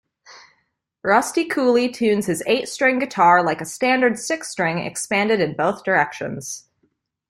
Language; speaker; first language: English; native; English